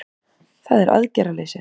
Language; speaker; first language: Icelandic; native; Icelandic